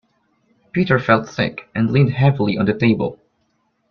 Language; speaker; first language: English; non-native, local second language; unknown